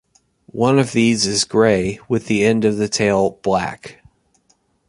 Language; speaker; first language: English; native; English